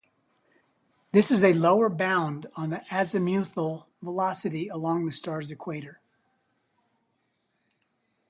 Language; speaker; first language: English; native; English